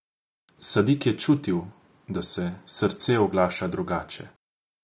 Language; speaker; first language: Slovenian; non-native, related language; Croatian